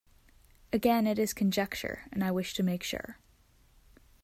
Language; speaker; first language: English; native; English